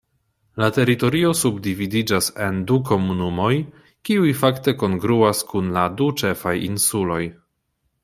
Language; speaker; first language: Esperanto; non-native, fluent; Polish